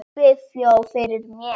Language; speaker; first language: Icelandic; non-native, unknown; Polish